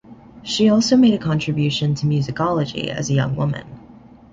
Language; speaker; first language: English; native; English